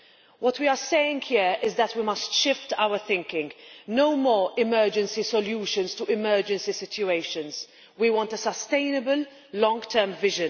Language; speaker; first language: English; non-native, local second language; Maltese